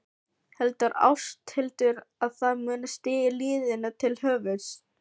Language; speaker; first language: Icelandic; non-native, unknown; Filipino